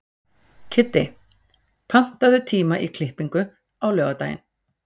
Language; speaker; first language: Icelandic; native; Icelandic